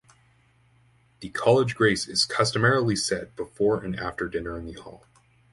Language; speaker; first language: English; native; English